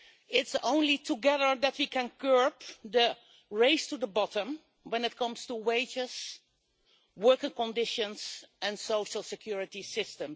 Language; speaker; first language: English; non-native, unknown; Dutch